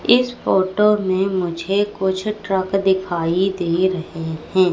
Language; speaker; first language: Hindi; native; Hindi